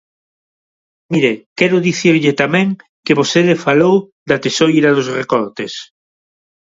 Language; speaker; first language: Galician; non-native, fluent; Spanish